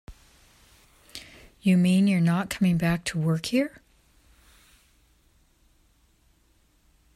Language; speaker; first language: English; native; English